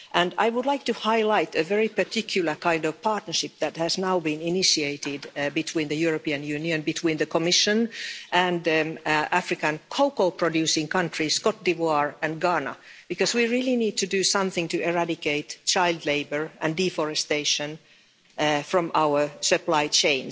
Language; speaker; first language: English; non-native, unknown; Finnish